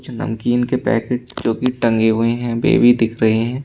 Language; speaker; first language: Hindi; native; Hindi